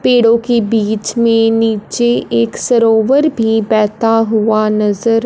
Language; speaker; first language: Hindi; non-native, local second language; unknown